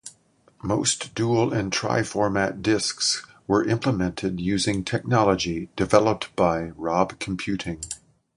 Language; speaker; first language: English; native; English